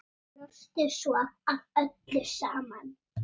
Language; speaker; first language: Icelandic; native; Icelandic